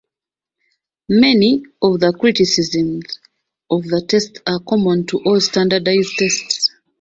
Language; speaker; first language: English; non-native, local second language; Ganda